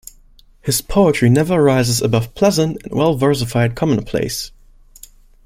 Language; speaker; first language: English; non-native, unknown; German